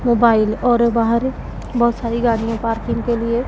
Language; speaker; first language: Hindi; non-native, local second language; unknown